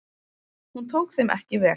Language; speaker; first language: Icelandic; native; Icelandic